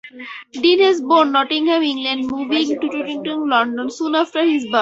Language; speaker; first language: English; native; English